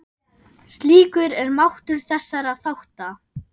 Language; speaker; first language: Icelandic; non-native, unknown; German